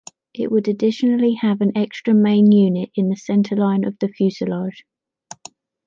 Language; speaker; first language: English; native; English